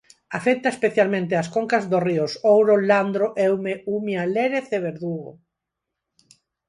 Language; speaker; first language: Galician; non-native, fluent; Spanish